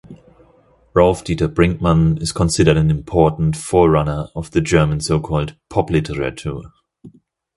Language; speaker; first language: English; non-native, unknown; German